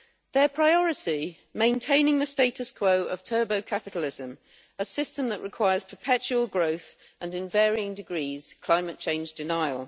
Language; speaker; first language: English; native; English